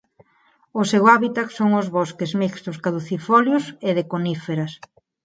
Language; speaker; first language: Galician; non-native, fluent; Spanish